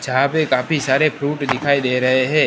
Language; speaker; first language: Hindi; non-native, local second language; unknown